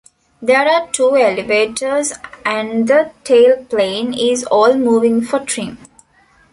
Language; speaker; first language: English; non-native, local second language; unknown